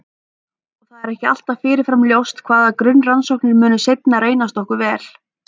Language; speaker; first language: Icelandic; native; Icelandic